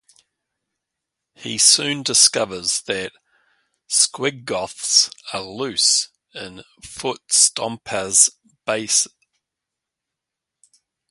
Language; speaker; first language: English; native; English